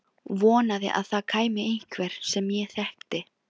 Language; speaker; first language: Icelandic; non-native, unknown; Filipino